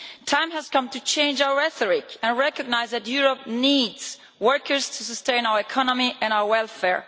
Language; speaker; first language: English; non-native, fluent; Italian